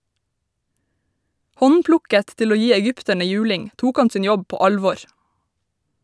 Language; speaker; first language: Norwegian; native; Norwegian